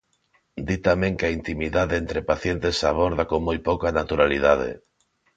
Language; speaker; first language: Galician; non-native, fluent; Spanish